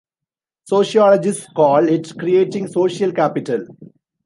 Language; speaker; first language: English; non-native, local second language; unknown